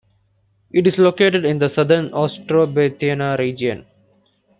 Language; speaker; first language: English; non-native, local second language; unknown